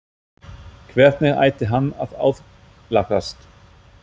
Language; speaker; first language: Icelandic; non-native, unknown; German